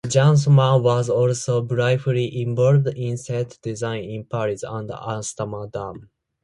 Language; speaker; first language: English; non-native, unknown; Japanese